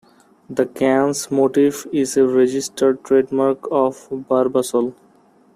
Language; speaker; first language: English; non-native, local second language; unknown